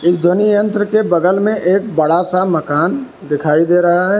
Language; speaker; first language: Hindi; non-native, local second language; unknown